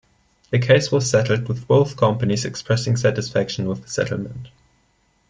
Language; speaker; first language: English; non-native, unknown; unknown